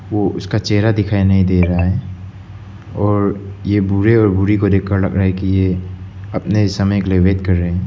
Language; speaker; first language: Hindi; non-native, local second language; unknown